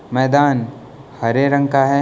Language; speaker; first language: Hindi; native; Hindi